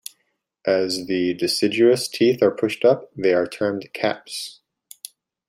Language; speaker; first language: English; native; English